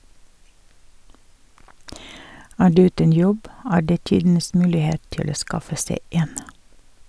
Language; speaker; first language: Norwegian; non-native, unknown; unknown